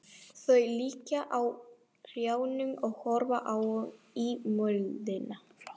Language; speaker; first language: Icelandic; non-native, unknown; Spanish